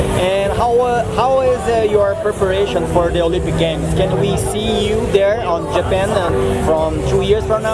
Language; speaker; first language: English; non-native, learner; Portuguese